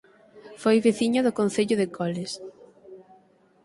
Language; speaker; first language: Galician; native; Galician